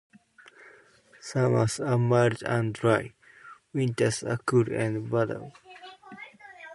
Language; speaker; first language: English; non-native, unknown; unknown